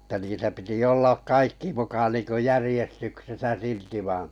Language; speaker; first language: Finnish; native; Finnish